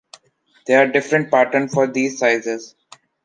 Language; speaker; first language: English; non-native, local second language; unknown